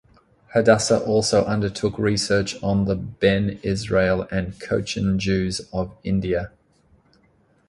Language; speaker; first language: English; native; English